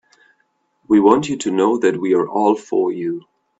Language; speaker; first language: English; non-native, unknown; German